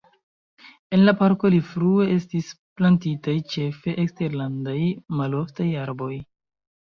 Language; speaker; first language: Esperanto; non-native, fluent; Chinese